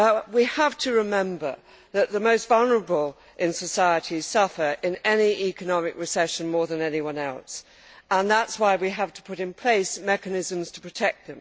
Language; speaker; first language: English; native; English